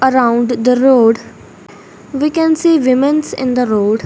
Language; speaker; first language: English; non-native, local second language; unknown